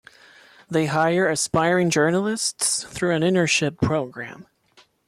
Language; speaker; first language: English; non-native, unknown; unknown